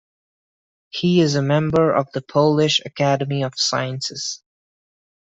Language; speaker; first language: English; non-native, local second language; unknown